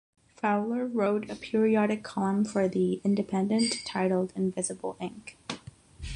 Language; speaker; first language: English; non-native, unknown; Catalan